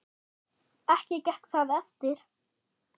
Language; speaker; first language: Icelandic; non-native, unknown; German